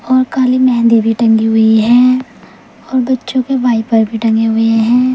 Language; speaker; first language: Hindi; native; Hindi